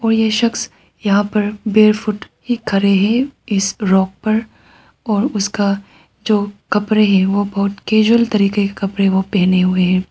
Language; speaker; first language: Hindi; non-native, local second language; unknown